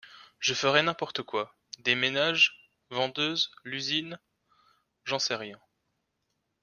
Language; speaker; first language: French; native; French